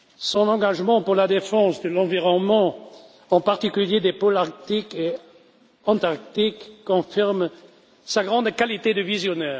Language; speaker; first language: French; non-native, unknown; German